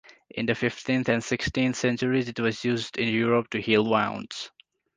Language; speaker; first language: English; non-native, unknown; Nepali